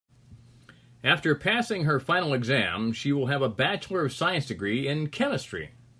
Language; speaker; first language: English; native; English